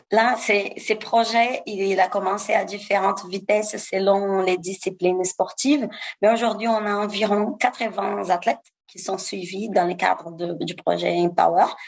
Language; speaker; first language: French; non-native, fluent; Portuguese